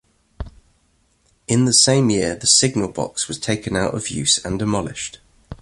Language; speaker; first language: English; native; English